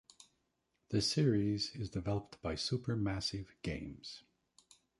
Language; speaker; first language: English; native; English